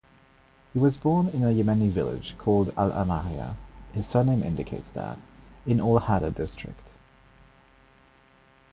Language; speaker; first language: English; non-native, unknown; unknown